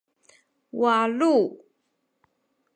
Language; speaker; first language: Sakizaya; non-native, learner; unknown